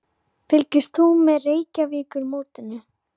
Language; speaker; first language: Icelandic; native; Icelandic